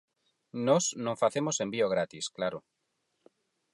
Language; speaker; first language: Galician; non-native, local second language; Spanish